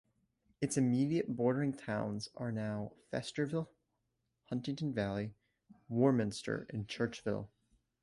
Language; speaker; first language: English; native; English